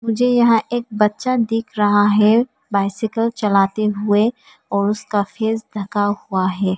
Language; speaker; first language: Hindi; non-native, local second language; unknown